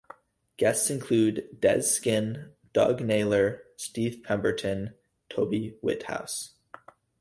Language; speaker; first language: English; native; English